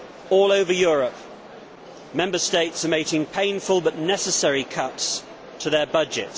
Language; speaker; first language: English; native; English